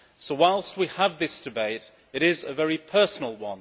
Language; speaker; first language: English; native; English